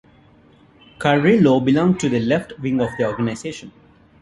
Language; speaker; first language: English; non-native, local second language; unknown